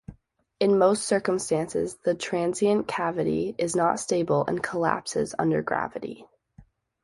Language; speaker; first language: English; native; English